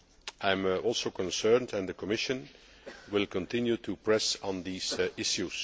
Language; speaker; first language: English; non-native, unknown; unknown